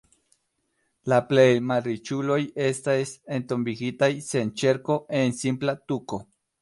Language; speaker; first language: Esperanto; non-native, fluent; Spanish